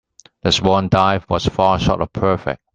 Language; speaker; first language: English; non-native, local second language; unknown